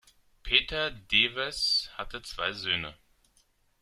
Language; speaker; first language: German; non-native, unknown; Greek